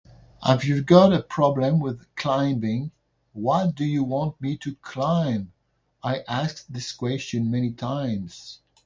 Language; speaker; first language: English; non-native, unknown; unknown